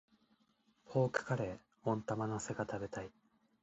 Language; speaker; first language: Japanese; native; Japanese